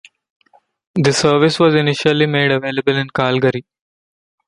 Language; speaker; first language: English; non-native, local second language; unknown